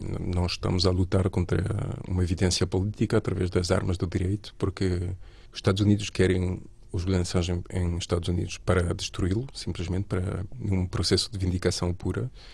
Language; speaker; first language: Portuguese; non-native, related language; Spanish